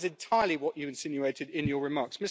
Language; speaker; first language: English; native; English